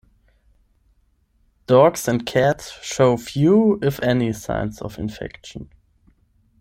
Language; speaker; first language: English; non-native, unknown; German